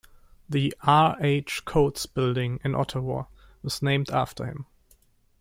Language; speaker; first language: English; non-native, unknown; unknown